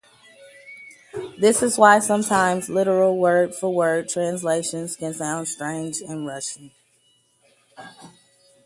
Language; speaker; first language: English; native; English